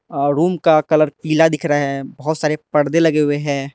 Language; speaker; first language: Hindi; non-native, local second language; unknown